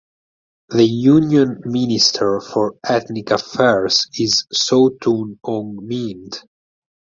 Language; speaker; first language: English; non-native, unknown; Italian